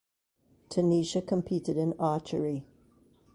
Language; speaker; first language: English; native; English